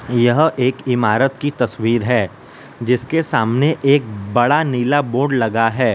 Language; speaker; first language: Hindi; non-native, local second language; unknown